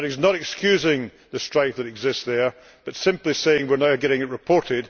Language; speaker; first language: English; native; English